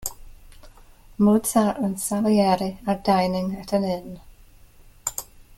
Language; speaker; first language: English; native; English